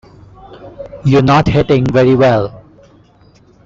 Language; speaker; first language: English; non-native, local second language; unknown